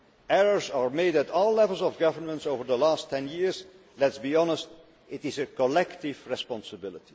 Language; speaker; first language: English; non-native, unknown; Dutch